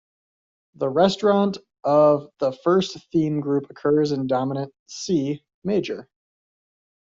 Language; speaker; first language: English; native; English